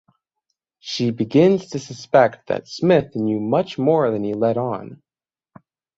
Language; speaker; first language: English; native; English